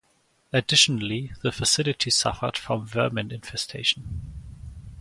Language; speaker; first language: English; non-native, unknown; German